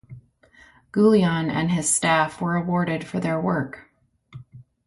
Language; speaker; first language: English; native; English